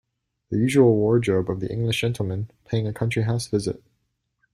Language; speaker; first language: English; native; English